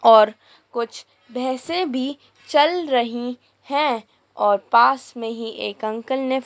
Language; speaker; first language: Hindi; native; Hindi